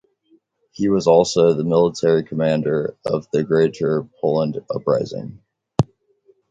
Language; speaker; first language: English; native; English